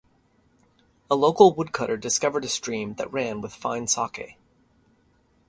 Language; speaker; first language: English; native; English